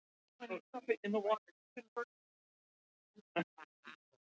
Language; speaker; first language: Icelandic; non-native, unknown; English